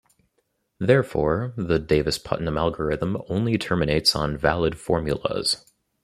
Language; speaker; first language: English; native; English